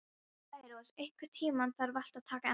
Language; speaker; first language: Icelandic; non-native, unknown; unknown